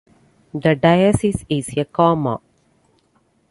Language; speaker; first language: English; non-native, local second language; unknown